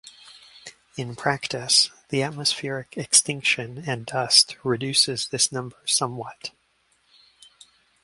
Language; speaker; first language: English; native; English